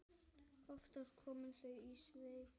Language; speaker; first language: Icelandic; native; Icelandic